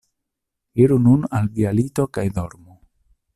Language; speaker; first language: Esperanto; non-native, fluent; Italian